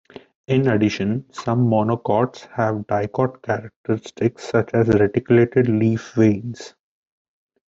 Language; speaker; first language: English; non-native, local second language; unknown